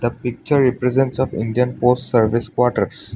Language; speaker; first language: English; non-native, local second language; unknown